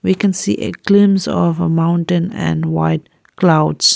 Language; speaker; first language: English; non-native, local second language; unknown